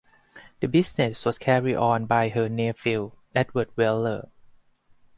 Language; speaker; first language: English; non-native, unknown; Thai